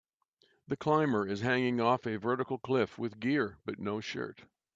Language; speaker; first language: English; native; English